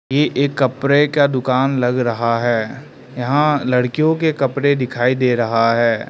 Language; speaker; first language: Hindi; non-native, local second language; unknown